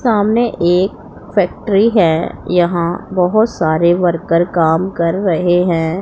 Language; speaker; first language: Hindi; non-native, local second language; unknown